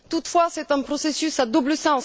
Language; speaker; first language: French; non-native, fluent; Bulgarian